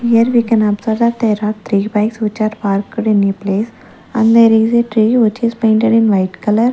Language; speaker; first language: English; non-native, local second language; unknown